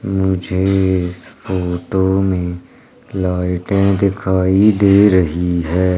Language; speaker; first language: Hindi; native; Hindi